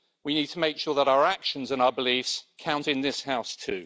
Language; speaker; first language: English; native; English